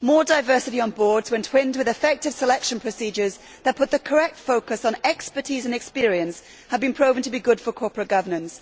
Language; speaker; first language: English; native; English